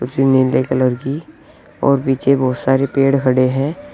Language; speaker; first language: Hindi; native; Hindi